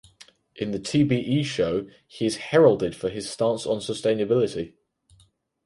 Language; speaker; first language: English; native; English